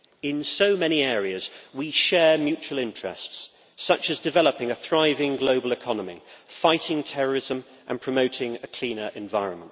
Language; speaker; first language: English; native; English